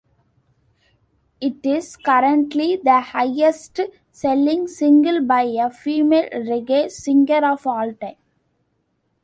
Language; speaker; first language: English; non-native, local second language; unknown